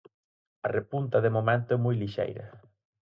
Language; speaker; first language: Galician; native; Galician